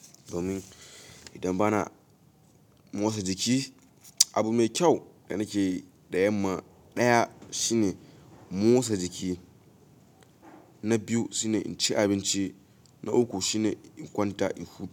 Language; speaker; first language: Hausa; native; Hausa